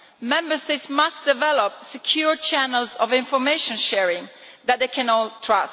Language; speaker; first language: English; non-native, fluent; Italian